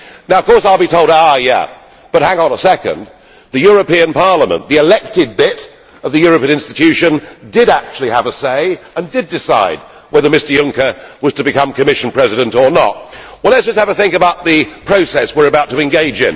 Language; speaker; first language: English; native; English